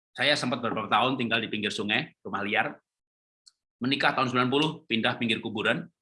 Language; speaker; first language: Indonesian; non-native, local second language; Javanese